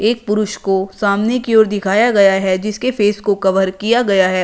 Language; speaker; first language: Hindi; native; Hindi